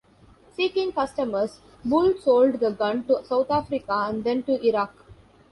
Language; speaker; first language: English; non-native, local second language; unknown